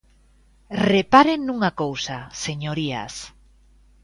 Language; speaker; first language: Galician; native; Galician